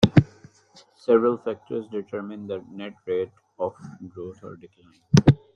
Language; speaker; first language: English; non-native, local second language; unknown